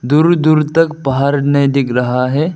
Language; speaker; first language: Hindi; non-native, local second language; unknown